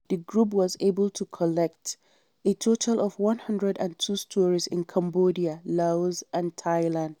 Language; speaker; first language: English; non-native, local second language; Hausa